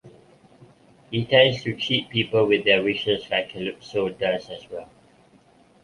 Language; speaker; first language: English; non-native, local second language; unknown